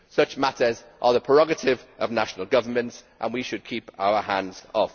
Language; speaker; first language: English; native; English